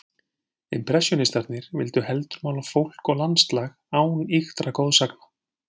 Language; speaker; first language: Icelandic; native; Icelandic